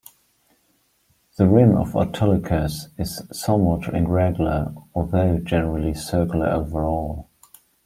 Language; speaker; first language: English; non-native, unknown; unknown